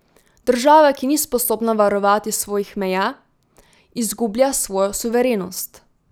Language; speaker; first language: Slovenian; native; Slovenian